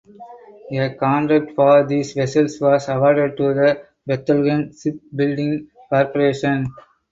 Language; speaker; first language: English; non-native, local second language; Tamil